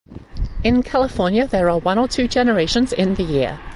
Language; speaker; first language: English; native; English